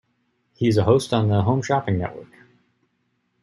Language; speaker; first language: English; native; English